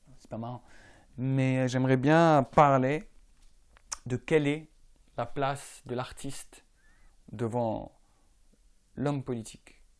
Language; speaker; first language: French; non-native, local second language; Arabic